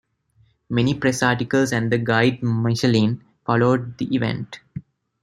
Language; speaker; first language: English; non-native, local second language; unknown